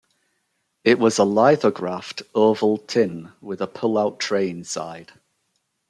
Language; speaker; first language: English; native; English